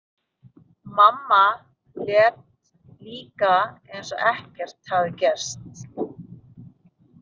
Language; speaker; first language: Icelandic; non-native, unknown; Filipino